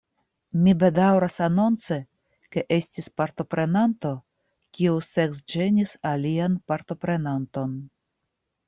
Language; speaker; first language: Esperanto; non-native, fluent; Russian